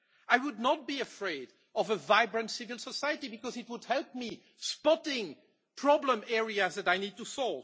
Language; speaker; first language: English; non-native, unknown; French